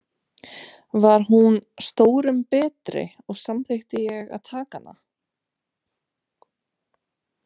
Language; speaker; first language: Icelandic; non-native, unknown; Romanian